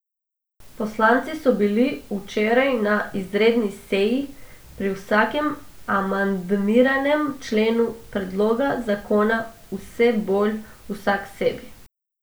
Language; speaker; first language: Slovenian; non-native, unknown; Macedonian